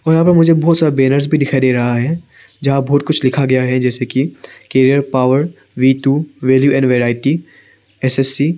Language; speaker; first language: Hindi; non-native, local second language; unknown